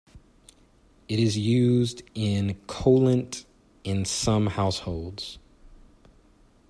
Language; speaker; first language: English; native; English